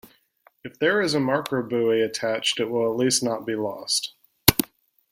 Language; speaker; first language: English; native; English